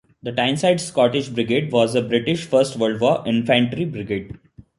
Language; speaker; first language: English; non-native, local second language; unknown